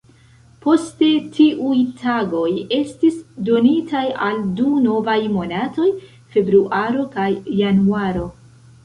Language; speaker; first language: Esperanto; non-native, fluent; Central Kurdish